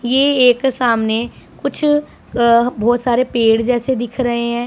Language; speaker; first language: Hindi; non-native, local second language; Punjabi